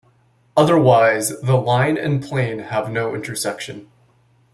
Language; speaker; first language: English; native; English